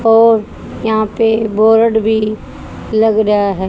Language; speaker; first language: Hindi; native; Hindi